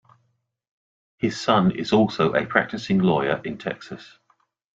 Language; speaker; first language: English; native; English